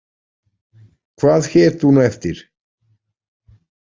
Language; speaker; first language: Icelandic; native; Icelandic